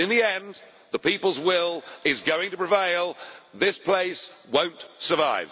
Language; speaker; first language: English; native; English